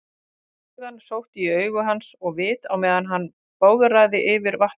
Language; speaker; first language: Icelandic; native; Icelandic